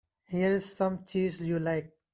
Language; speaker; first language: English; non-native, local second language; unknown